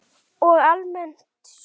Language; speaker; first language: Icelandic; native; Icelandic